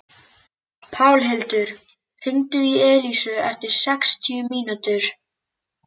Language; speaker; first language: Icelandic; native; Icelandic